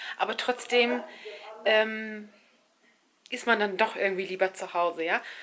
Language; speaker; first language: German; early bilingual, other home language; Turkish